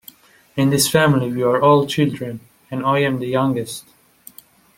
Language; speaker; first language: English; non-native, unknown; Persian